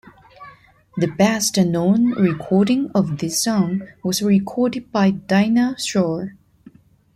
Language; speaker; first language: English; non-native, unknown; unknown